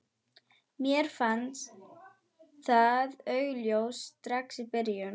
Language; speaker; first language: Icelandic; non-native, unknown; German